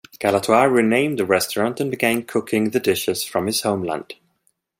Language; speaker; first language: English; non-native, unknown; Swedish